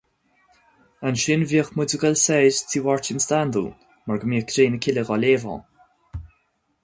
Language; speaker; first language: Irish; native; Irish